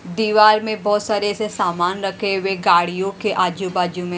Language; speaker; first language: Hindi; non-native, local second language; Punjabi